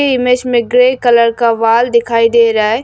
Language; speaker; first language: Hindi; non-native, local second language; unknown